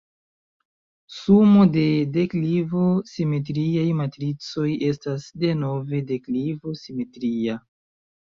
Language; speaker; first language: Esperanto; non-native, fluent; Chinese